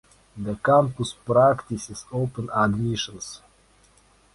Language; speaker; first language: English; non-native, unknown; Russian